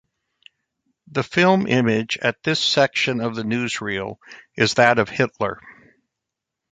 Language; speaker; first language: English; native; English